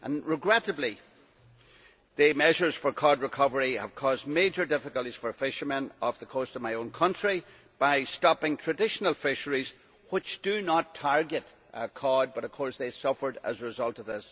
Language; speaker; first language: English; native; English